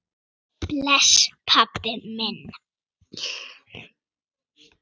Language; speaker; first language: Icelandic; native; Icelandic